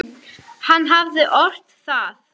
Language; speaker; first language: Icelandic; non-native, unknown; Polish